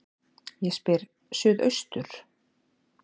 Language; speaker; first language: Icelandic; native; Icelandic